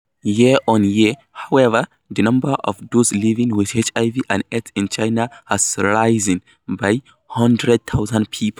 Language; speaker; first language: English; non-native, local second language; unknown